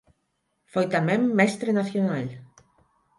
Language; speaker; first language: Galician; non-native, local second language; Spanish